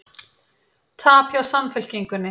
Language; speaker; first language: Icelandic; native; Icelandic